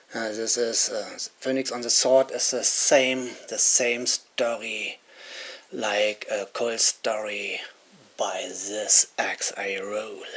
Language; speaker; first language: English; non-native, fluent; German